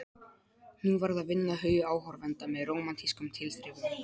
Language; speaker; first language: Icelandic; non-native, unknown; Polish